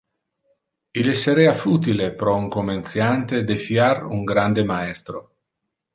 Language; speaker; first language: Interlingua; non-native, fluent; Italian